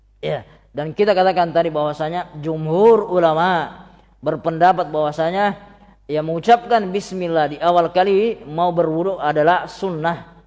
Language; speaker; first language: Indonesian; native; Indonesian